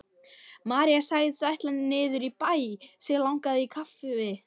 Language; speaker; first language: Icelandic; native; Icelandic